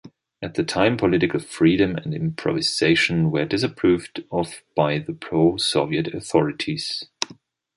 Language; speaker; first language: English; non-native, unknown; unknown